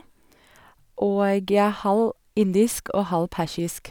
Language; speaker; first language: Norwegian; non-native, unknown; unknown